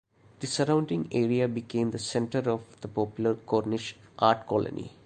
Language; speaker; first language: English; non-native, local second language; Malayalam